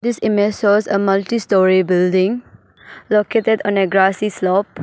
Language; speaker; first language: English; non-native, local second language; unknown